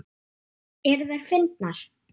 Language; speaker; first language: Icelandic; non-native, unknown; German